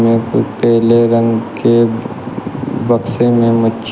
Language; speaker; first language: Hindi; native; Hindi